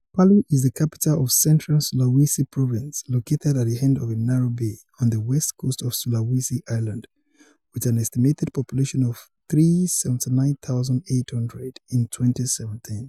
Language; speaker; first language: English; non-native, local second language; Yoruba